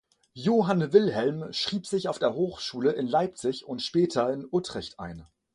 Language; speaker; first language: German; non-native, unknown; French